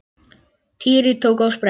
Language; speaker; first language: Icelandic; native; Icelandic